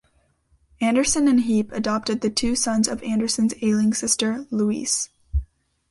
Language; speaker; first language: English; native; English